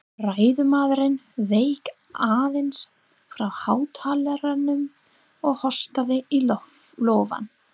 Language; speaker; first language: Icelandic; non-native, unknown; English